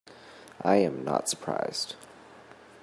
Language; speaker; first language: English; native; English